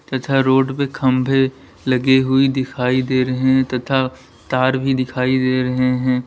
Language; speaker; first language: Hindi; native; Hindi